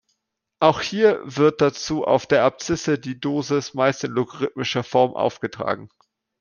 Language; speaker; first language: German; native; German